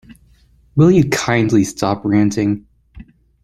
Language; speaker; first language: English; native; English